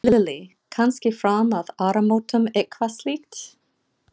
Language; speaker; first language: Icelandic; non-native, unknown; English